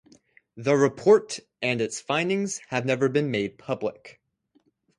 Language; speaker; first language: English; native; English